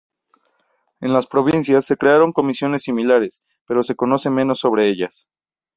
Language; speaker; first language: Spanish; native; Spanish